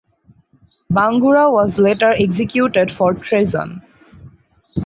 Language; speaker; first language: English; non-native, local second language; Bangla